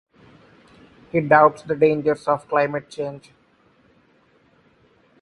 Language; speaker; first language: English; non-native, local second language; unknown